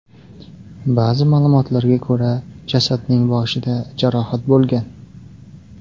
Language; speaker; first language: Uzbek; non-native, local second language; Kara-Kalpak